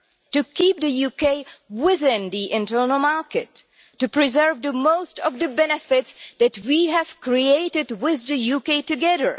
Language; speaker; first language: English; non-native, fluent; Czech